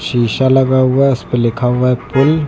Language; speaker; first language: Hindi; native; Hindi